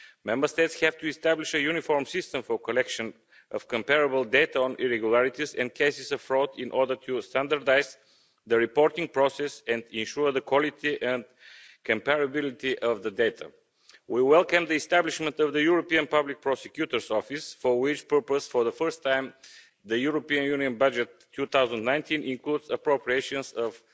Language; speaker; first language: English; non-native, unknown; Bulgarian